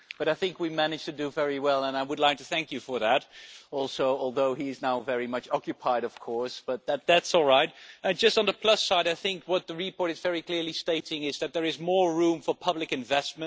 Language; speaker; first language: English; non-native, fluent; Dutch